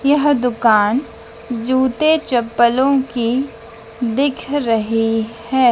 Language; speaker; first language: Hindi; native; Hindi